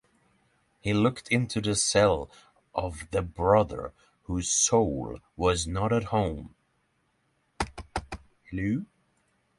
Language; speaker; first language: English; non-native, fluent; Norwegian